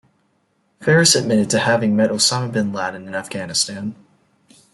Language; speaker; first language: English; native; English